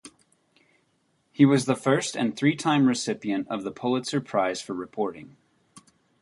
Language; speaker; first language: English; native; English